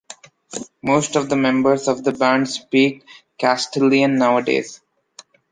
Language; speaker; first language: English; non-native, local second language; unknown